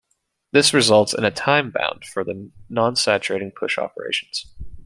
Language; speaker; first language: English; native; English